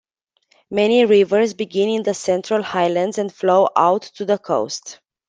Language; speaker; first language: English; non-native, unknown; Romanian